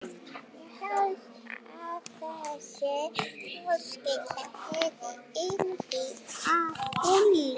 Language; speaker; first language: Icelandic; non-native, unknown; Polish